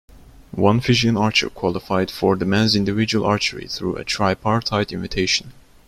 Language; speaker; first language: English; non-native, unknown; Turkish